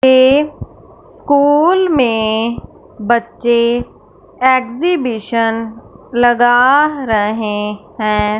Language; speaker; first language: Hindi; non-native, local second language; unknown